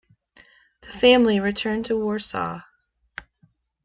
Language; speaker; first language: English; native; English